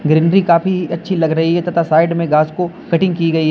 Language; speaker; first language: Hindi; native; Hindi